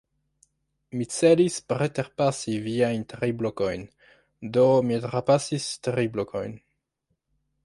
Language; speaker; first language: Esperanto; non-native, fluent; French